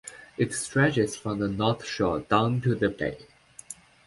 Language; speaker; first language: English; non-native, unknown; Chinese